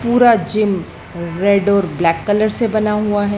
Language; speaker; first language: Hindi; native; Hindi